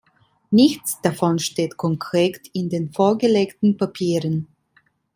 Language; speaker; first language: German; non-native, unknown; Italian